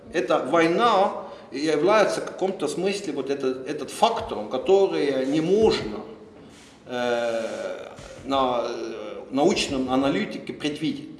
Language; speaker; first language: Russian; non-native, fluent; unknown